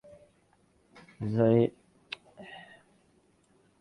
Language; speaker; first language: English; non-native, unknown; Uzbek